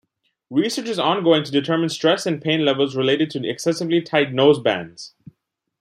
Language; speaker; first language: English; non-native, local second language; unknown